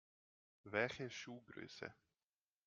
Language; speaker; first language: German; non-native, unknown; Hungarian